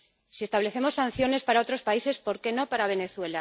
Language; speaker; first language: Spanish; native; Spanish